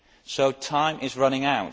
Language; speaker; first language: English; non-native, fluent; Dutch